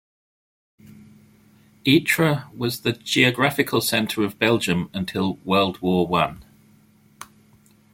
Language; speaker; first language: English; native; English